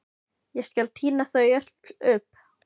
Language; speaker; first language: Icelandic; non-native, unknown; Filipino